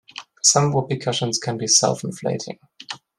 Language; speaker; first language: English; non-native, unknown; German